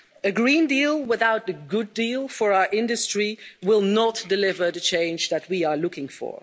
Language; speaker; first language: English; non-native, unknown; Dutch